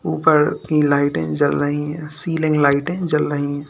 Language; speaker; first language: Hindi; native; Hindi